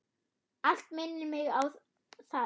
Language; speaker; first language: Icelandic; non-native, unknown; German